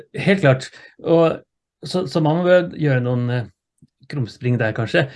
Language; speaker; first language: Norwegian; native; Norwegian